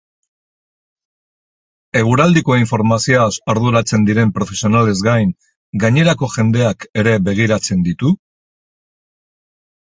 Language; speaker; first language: Basque; non-native, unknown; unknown